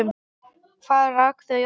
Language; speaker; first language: Icelandic; non-native, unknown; English